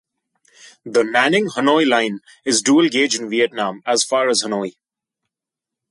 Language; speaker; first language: English; non-native, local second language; Bangla